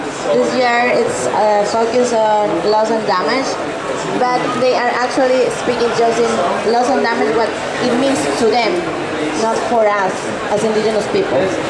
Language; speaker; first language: English; non-native, learner; Quechua